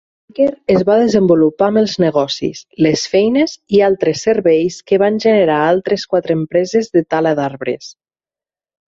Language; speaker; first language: Catalan; native; Catalan